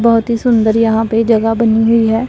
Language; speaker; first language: Hindi; non-native, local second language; Punjabi